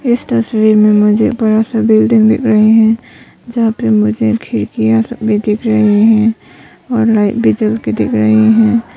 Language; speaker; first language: Hindi; non-native, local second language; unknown